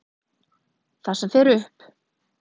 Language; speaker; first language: Icelandic; native; Icelandic